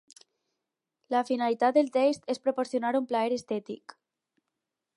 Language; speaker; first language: Catalan; non-native, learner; Spanish